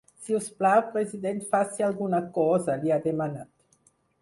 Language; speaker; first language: Catalan; non-native, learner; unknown